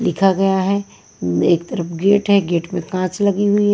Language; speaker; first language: Hindi; non-native, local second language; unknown